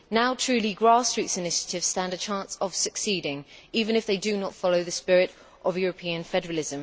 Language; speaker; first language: English; native; English